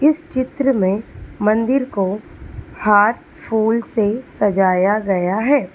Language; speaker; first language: Hindi; non-native, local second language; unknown